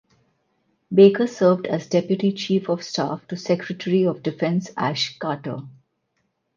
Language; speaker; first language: English; non-native, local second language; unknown